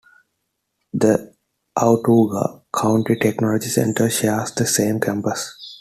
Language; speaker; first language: English; non-native, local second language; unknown